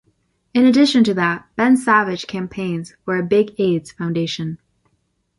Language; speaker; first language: English; native; English